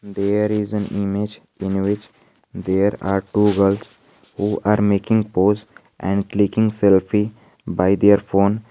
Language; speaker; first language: English; non-native, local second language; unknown